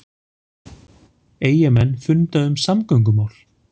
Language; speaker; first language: Icelandic; native; Icelandic